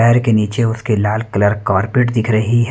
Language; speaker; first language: Hindi; non-native, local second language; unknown